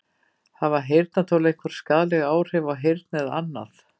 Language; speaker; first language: Icelandic; native; Icelandic